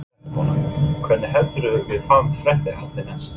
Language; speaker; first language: Icelandic; non-native, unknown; English